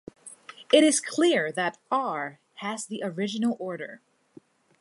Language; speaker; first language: English; non-native, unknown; Thai